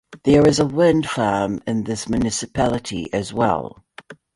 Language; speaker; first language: English; native; English